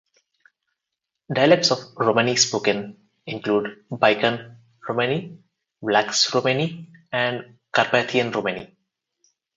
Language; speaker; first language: English; non-native, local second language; Telugu